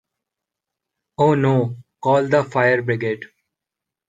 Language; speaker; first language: English; non-native, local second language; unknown